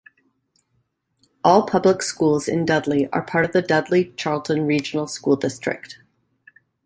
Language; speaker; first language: English; native; English